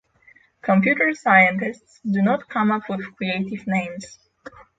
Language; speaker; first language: English; non-native, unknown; Polish